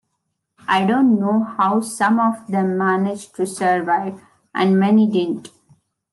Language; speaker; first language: English; non-native, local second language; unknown